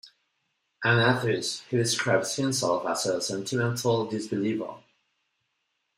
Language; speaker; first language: English; non-native, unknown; Spanish